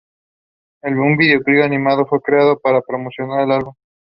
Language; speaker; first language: English; non-native, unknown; Spanish